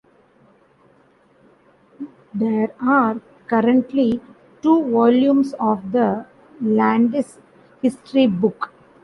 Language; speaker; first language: English; non-native, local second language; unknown